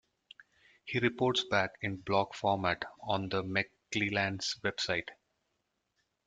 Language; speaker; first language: English; non-native, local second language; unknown